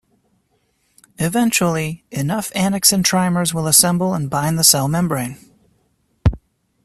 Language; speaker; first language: English; native; English